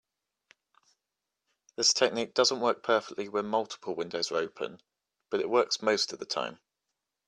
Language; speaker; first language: English; native; English